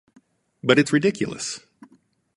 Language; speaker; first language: English; native; English